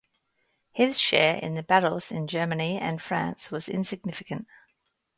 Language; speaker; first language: English; native; English